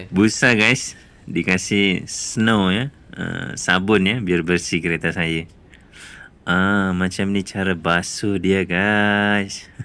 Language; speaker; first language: Malay; non-native, related language; Indonesian